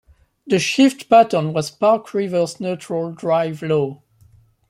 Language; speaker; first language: English; non-native, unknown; French